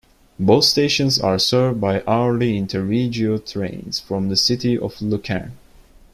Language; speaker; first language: English; non-native, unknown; Turkish